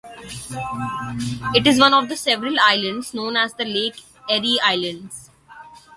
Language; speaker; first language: English; non-native, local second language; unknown